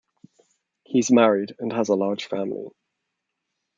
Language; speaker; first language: English; native; English